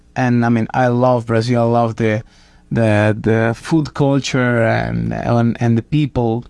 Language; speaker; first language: English; non-native, fluent; Italian